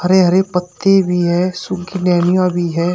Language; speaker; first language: Hindi; native; Hindi